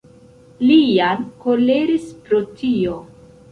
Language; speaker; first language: Esperanto; non-native, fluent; Central Kurdish